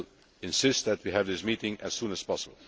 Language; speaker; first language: English; non-native, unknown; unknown